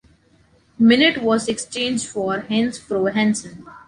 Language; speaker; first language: English; non-native, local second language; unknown